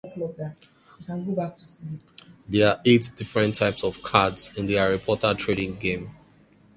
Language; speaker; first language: English; native; English